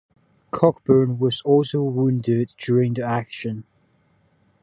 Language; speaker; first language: English; non-native, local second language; Cantonese